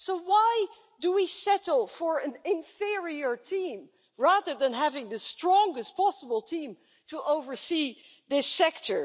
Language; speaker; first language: English; non-native, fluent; Dutch